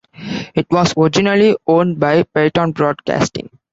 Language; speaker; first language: English; non-native, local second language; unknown